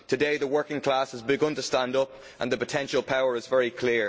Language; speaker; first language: English; native; English